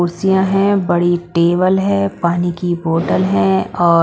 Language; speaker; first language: Hindi; non-native, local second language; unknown